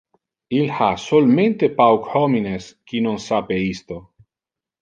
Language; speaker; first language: Interlingua; non-native, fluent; Italian